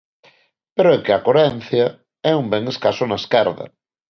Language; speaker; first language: Galician; non-native, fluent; Spanish